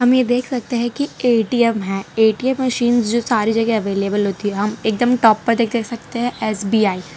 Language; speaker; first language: Hindi; non-native, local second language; Gujarati